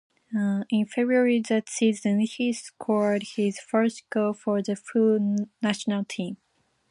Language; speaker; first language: English; non-native, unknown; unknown